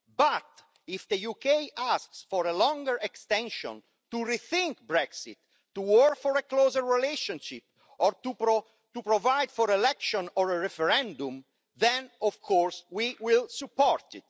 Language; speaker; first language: English; non-native, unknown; Italian